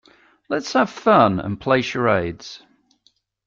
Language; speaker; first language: English; native; English